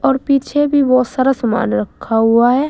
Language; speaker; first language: Hindi; native; Hindi